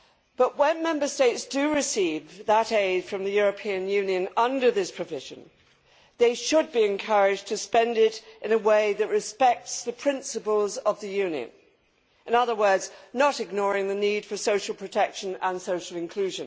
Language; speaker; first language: English; native; English